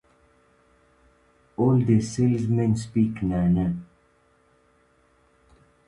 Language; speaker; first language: English; native; English